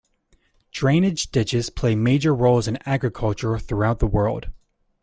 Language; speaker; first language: English; native; English